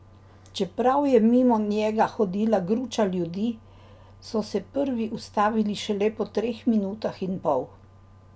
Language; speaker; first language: Slovenian; native; Slovenian